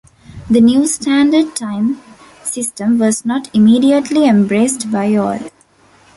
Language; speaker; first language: English; non-native, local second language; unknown